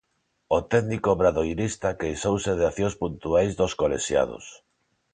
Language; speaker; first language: Galician; non-native, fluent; Spanish